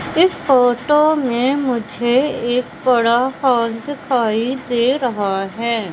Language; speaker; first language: Hindi; native; Hindi